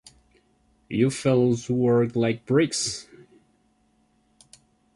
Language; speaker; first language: English; non-native, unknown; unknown